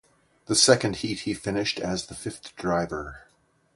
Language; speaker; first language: English; native; English